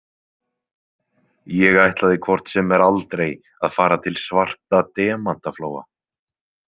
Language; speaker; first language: Icelandic; native; Icelandic